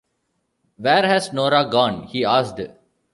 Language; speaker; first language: English; non-native, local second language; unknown